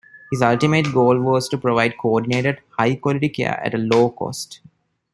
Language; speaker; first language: English; non-native, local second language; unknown